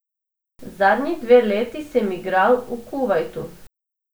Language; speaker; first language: Slovenian; non-native, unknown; Macedonian